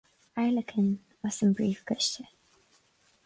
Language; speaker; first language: Irish; non-native, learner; English